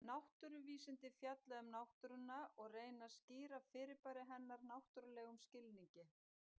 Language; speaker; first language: Icelandic; native; Icelandic